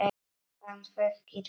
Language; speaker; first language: Icelandic; non-native, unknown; Polish